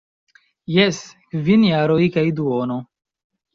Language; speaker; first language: Esperanto; non-native, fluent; Chinese